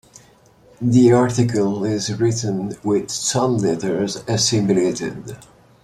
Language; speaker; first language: English; native; English